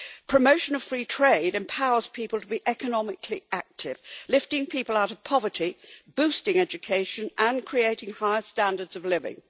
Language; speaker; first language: English; native; English